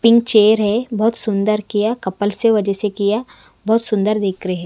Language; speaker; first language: Hindi; non-native, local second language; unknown